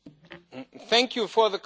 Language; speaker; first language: English; non-native, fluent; German